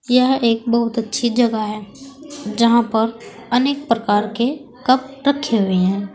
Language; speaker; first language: Hindi; native; Hindi